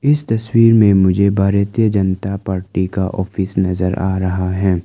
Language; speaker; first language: Hindi; non-native, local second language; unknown